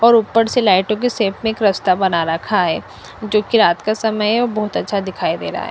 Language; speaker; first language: Hindi; non-native, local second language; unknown